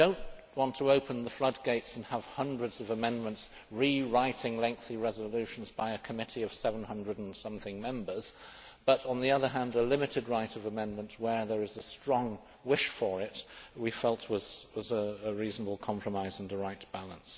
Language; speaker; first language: English; native; English